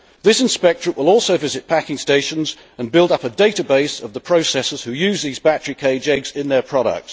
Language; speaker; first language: English; native; English